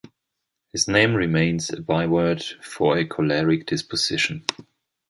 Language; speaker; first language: English; non-native, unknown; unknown